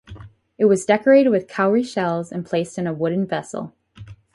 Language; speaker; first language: English; native; English